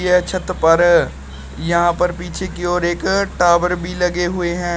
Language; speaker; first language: Hindi; native; Hindi